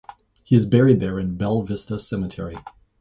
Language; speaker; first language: English; native; English